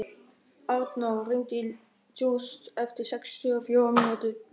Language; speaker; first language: Icelandic; non-native, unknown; German